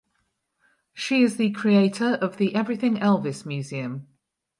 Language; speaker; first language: English; native; English